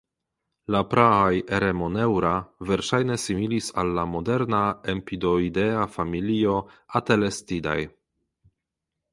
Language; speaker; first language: Esperanto; non-native, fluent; Polish